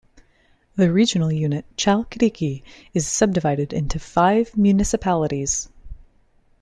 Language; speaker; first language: English; native; English